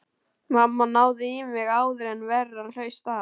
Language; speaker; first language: Icelandic; native; Icelandic